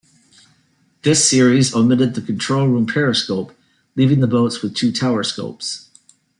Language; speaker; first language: English; native; English